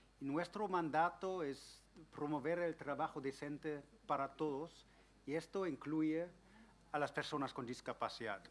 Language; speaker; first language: Spanish; non-native, fluent; German